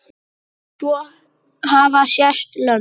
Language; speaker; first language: Icelandic; native; Icelandic